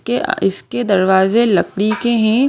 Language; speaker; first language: Hindi; native; Hindi